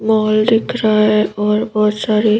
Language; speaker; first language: Hindi; native; Hindi